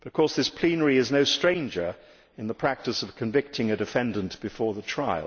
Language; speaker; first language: English; native; English